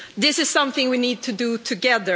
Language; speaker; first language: English; non-native, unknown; Swedish